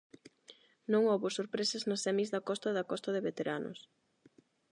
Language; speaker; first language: Galician; non-native, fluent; Spanish